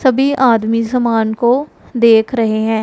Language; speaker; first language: Hindi; non-native, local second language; Punjabi